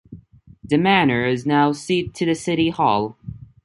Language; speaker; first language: English; native; English